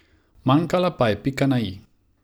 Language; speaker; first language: Slovenian; non-native, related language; Croatian